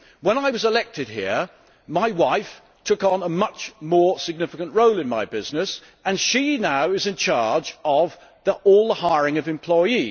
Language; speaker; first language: English; native; English